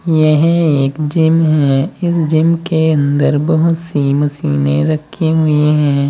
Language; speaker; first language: Hindi; native; Hindi